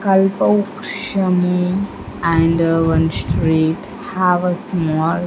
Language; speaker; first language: English; non-native, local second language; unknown